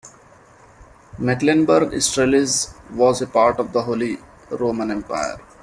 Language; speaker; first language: English; non-native, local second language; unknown